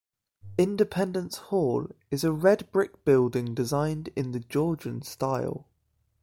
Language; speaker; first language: English; native; English